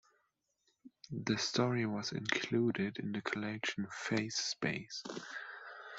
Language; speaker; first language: English; non-native, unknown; German